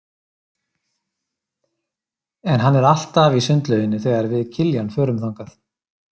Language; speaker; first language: Icelandic; native; Icelandic